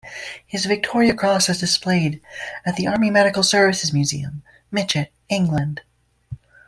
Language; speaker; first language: English; native; English